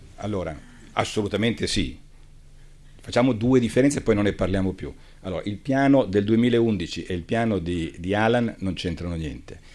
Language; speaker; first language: Italian; native; Italian